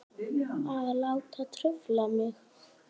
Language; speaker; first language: Icelandic; native; Icelandic